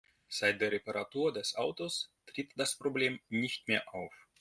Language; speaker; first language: German; non-native, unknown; Russian